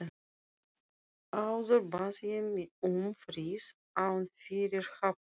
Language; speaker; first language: Icelandic; non-native, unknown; Russian